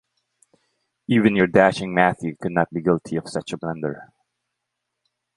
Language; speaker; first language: English; non-native, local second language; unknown